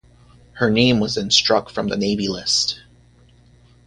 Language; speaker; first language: English; native; English